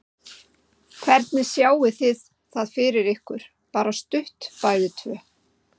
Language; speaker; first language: Icelandic; native; Icelandic